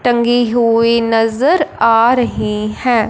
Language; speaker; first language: Hindi; non-native, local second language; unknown